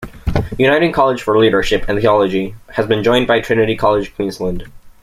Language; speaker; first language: English; native; English